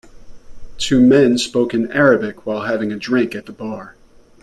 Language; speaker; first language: English; native; English